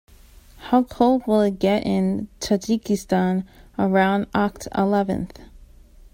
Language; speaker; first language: English; native; English